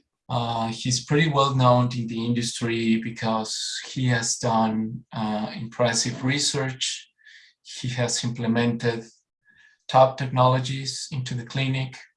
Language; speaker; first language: English; non-native, fluent; Spanish